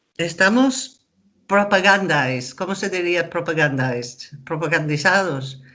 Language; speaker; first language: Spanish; non-native, fluent; English